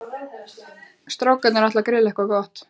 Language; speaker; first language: Icelandic; native; Icelandic